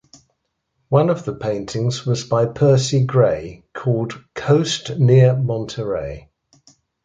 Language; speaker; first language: English; native; English